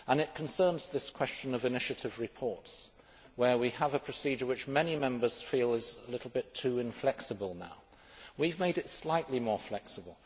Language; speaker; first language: English; native; English